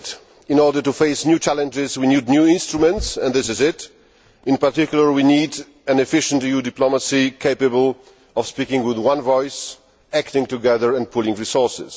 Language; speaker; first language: English; non-native, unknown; Polish